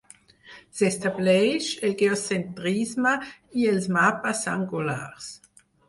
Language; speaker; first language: Catalan; non-native, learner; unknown